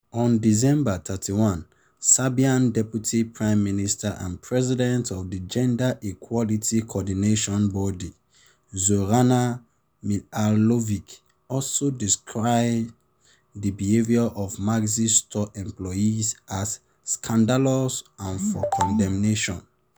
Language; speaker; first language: English; non-native, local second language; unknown